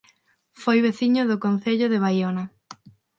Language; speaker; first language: Galician; non-native, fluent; Spanish